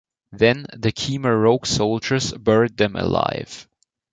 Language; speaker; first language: English; non-native, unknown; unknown